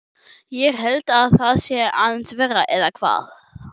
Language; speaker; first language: Icelandic; non-native, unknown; German